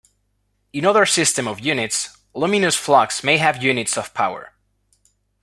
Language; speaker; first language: English; non-native, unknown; Spanish